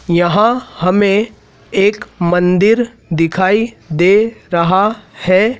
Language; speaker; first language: Hindi; native; Hindi